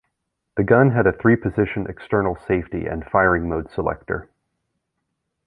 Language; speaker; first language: English; native; English